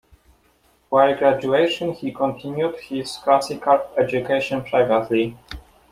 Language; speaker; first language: English; non-native, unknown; Polish